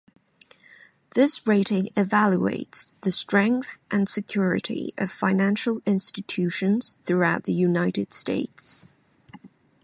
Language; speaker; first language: English; non-native, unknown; Cantonese